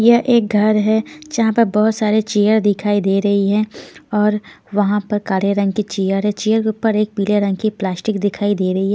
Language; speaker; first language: Hindi; non-native, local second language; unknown